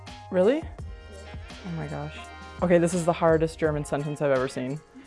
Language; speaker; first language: English; native; English